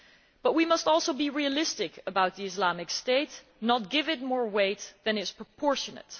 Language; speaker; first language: English; non-native, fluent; Dutch